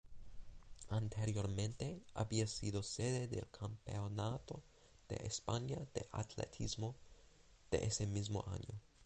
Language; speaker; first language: Spanish; non-native, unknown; English